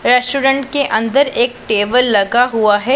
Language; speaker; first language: Hindi; non-native, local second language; Punjabi